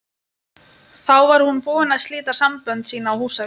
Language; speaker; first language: Icelandic; non-native, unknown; Lithuanian